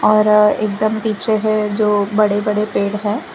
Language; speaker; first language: Hindi; non-native, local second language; Gujarati